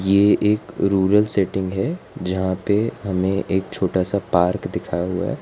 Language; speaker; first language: Hindi; non-native, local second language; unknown